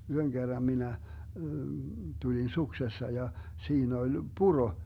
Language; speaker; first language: Finnish; early bilingual, heritage; Finnish